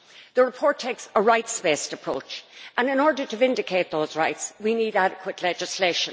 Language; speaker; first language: English; native; English